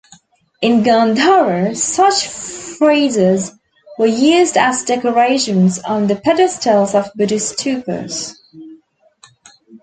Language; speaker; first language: English; native; English